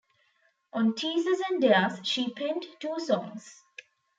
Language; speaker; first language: English; non-native, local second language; Tamil